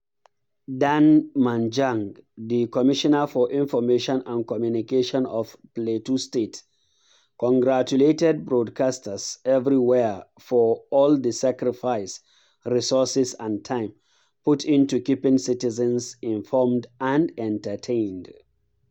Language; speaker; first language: English; non-native, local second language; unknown